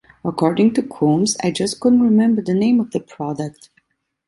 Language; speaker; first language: English; non-native, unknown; Italian